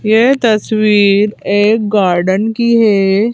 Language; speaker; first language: Hindi; native; Hindi